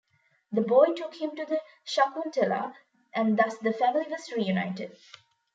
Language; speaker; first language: English; non-native, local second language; Tamil